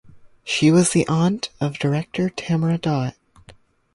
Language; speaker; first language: English; native; English